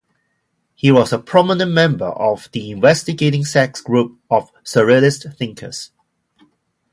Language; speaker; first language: English; non-native, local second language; Cantonese